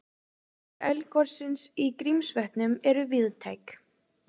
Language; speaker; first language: Icelandic; native; Icelandic